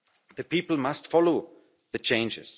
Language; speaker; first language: English; non-native, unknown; German